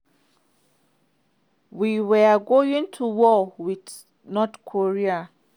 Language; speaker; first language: English; non-native, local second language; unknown